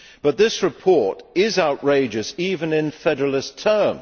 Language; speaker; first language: English; native; English